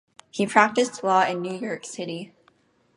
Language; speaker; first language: English; native; English